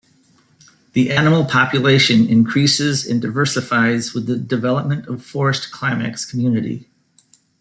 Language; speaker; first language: English; native; English